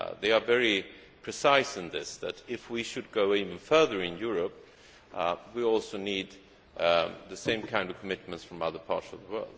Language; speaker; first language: English; non-native, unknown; Swedish